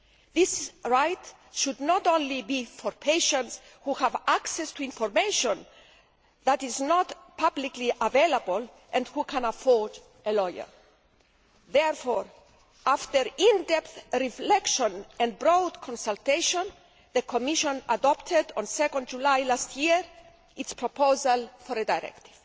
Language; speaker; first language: English; non-native, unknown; Greek